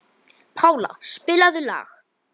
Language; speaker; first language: Icelandic; non-native, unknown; Polish